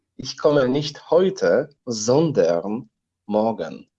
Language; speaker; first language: German; non-native, fluent; Polish